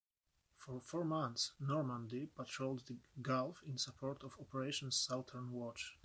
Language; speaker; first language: English; non-native, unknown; Polish